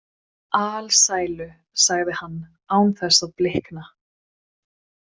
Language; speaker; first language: Icelandic; non-native, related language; Swedish